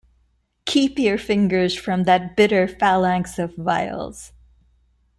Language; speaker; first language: English; non-native, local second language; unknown